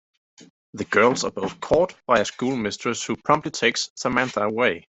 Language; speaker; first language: English; native; English